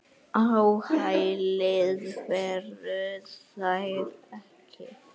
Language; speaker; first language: Icelandic; native; Icelandic